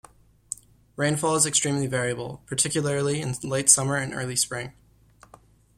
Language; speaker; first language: English; native; English